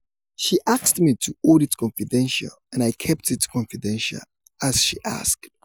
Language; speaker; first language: English; non-native, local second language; Yoruba